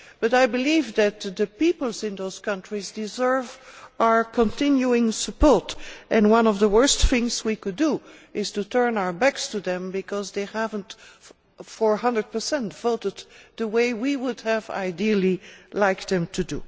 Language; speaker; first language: English; non-native, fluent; Dutch